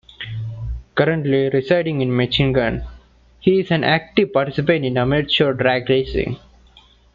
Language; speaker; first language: English; non-native, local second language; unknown